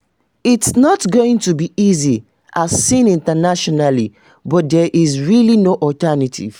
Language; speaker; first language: English; non-native, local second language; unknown